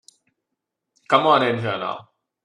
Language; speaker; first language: English; non-native, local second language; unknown